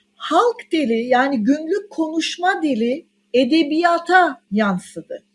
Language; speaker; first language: Turkish; non-native, local second language; Armenian